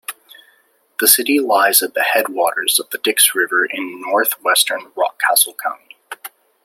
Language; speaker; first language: English; native; English